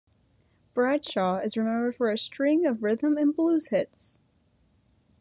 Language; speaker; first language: English; native; English